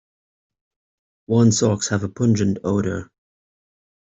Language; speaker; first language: English; native; English